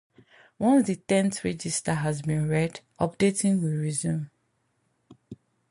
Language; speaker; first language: English; non-native, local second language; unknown